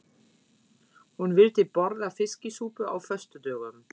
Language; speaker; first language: Icelandic; non-native, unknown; German